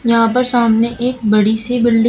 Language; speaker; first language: Hindi; native; Hindi